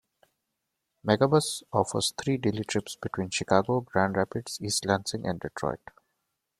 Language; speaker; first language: English; non-native, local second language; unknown